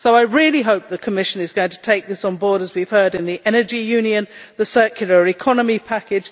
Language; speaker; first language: English; native; English